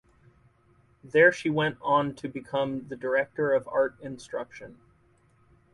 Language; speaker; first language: English; native; English